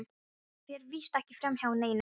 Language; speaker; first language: Icelandic; non-native, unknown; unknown